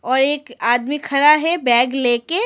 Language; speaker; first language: Hindi; non-native, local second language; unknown